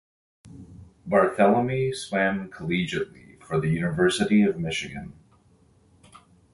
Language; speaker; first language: English; native; English